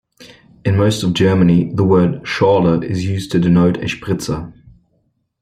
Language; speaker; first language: English; native; English